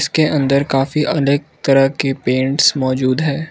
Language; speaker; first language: Hindi; non-native, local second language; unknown